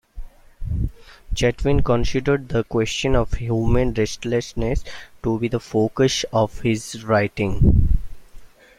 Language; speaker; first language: English; native; English